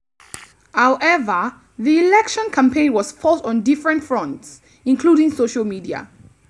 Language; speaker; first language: English; non-native, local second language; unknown